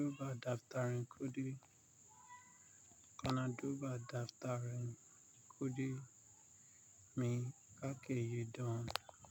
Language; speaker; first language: Hausa; native; Hausa